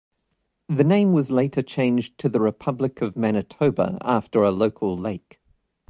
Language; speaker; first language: English; native; English